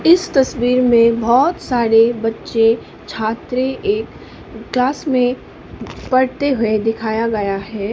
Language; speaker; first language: Hindi; non-native, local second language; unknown